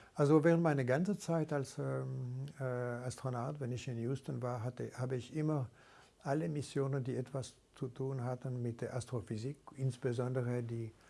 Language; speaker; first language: German; non-native, local second language; French